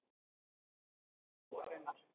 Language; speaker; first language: Icelandic; native; Icelandic